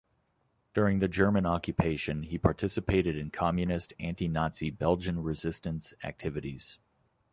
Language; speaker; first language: English; native; English